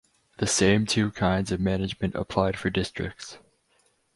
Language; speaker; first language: English; native; English